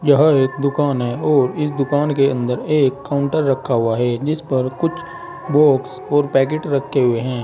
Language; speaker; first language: Hindi; native; Hindi